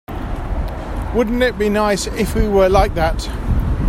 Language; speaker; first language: English; native; English